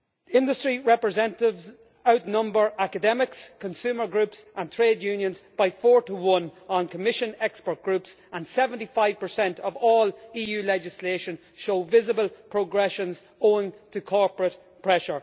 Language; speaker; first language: English; native; English